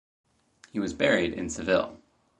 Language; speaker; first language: English; native; English